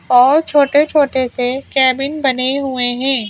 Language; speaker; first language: Hindi; native; Hindi